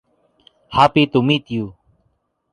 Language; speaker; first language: English; non-native, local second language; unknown